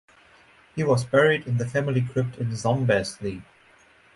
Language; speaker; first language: English; non-native, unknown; German